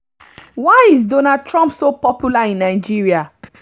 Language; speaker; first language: English; non-native, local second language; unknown